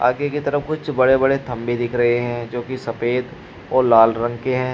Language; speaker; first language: Hindi; native; Hindi